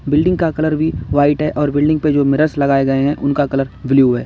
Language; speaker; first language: Hindi; native; Hindi